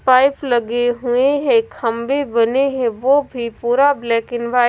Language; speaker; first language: Hindi; non-native, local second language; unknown